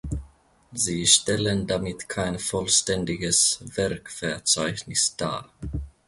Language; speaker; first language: German; non-native, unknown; Finnish